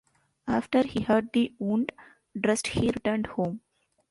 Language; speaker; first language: English; non-native, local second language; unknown